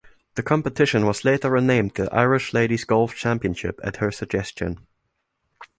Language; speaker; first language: English; non-native, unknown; German